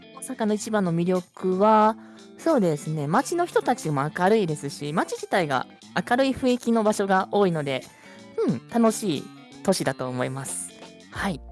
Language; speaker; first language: Japanese; native; Japanese